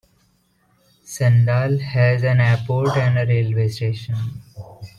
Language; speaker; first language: English; non-native, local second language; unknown